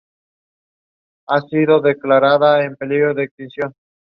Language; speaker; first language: English; non-native, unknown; Spanish